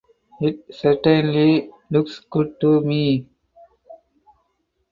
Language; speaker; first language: English; non-native, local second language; Tamil